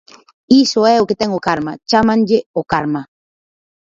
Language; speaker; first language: Galician; native; Galician